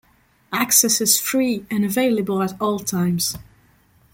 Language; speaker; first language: English; non-native, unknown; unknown